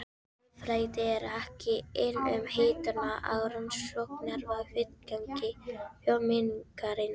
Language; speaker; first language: Icelandic; non-native, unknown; Filipino